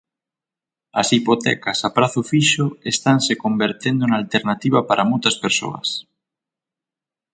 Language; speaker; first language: Galician; native; Galician